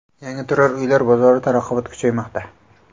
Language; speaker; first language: Uzbek; native; Uzbek